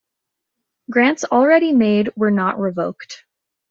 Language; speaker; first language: English; native; English